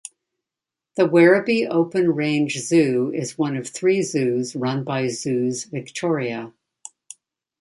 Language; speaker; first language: English; native; English